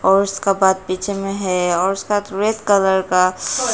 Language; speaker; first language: Hindi; non-native, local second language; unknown